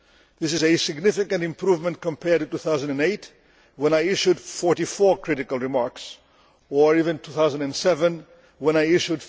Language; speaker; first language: English; non-native, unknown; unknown